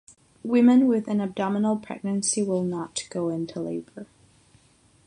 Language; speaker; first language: English; non-native, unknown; Catalan